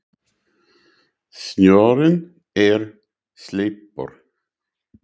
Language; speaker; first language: Icelandic; non-native, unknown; English